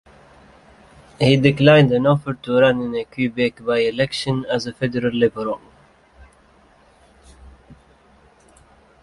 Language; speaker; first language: English; native; English